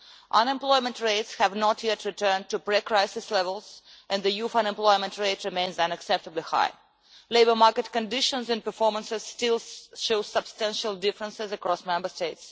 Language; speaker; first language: English; non-native, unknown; Russian